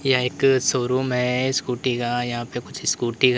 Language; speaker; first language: Hindi; native; Hindi